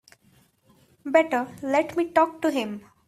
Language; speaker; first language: English; non-native, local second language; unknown